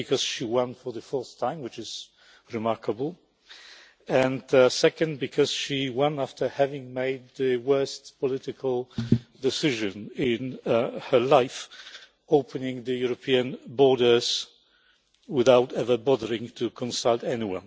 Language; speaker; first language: English; non-native, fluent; Polish